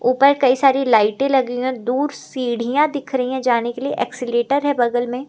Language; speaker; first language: Hindi; native; Hindi